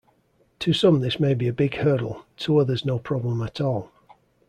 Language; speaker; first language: English; native; English